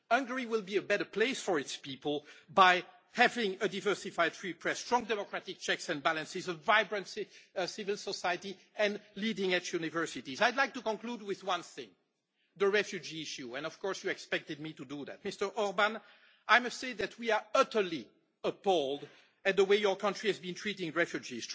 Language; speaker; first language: English; non-native, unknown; French